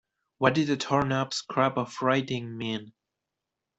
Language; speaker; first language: English; non-native, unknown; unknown